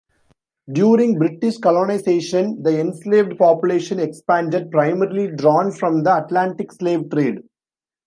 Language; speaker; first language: English; non-native, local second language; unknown